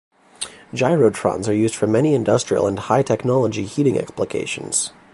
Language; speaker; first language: English; native; English